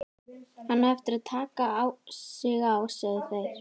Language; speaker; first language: Icelandic; native; Icelandic